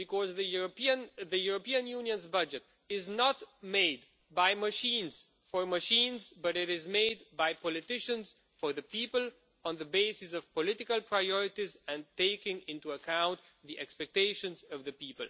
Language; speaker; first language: English; non-native, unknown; Romanian